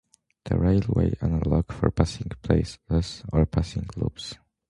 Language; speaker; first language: English; non-native, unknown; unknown